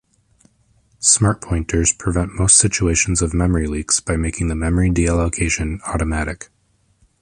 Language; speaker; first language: English; native; English